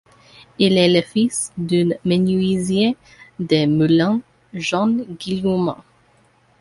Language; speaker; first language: French; non-native, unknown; English